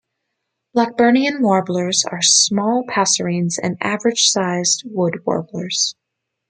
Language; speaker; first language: English; native; English